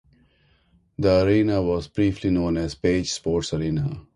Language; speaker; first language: English; non-native, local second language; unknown